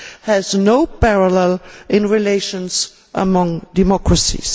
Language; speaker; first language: English; non-native, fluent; Dutch